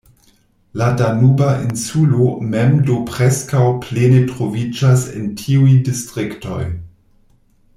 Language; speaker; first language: Esperanto; non-native, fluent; German